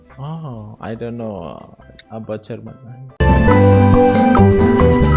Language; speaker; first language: English; non-native, learner; Indonesian